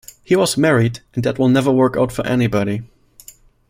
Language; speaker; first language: English; non-native, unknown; German